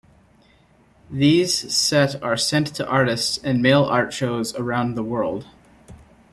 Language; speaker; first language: English; native; English